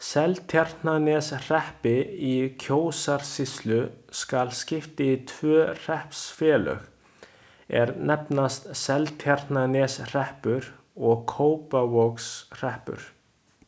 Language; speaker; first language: Icelandic; non-native, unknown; Chinese